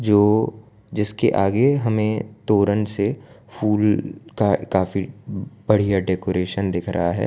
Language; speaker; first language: Hindi; non-native, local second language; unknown